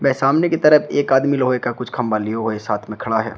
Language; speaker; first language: Hindi; native; Hindi